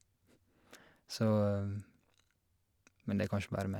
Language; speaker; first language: Norwegian; native; Norwegian